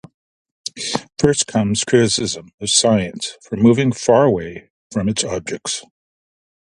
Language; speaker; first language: English; native; English